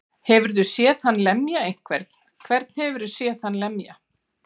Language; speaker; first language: Icelandic; native; Icelandic